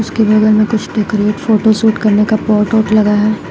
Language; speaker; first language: Hindi; native; Hindi